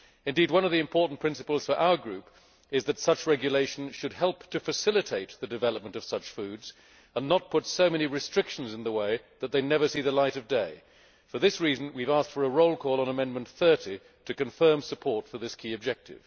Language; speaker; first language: English; native; English